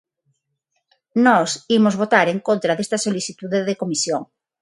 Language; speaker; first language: Galician; non-native, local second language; Spanish